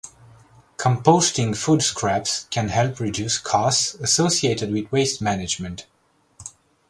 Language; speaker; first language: English; native; English